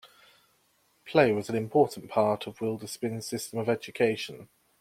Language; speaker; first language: English; native; English